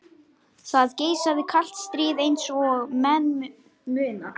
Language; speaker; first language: Icelandic; non-native, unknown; Lithuanian